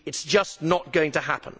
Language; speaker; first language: English; native; English